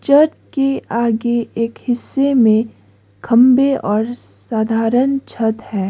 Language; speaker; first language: Hindi; non-native, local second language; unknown